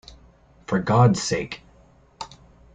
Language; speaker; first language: English; native; English